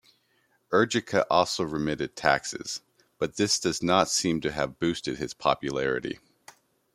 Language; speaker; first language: English; native; English